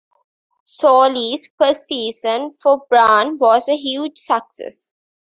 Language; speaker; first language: English; non-native, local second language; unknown